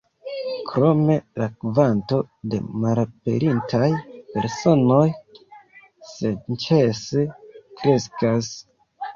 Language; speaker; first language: Esperanto; non-native, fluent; Kinyarwanda